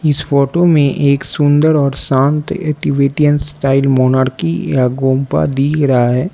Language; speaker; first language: Hindi; non-native, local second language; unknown